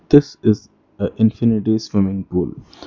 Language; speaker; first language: English; non-native, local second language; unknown